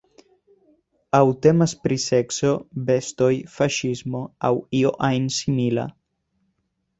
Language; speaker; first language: Esperanto; non-native, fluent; Spanish